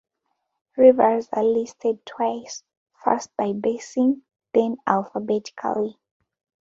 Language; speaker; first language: English; non-native, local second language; Ganda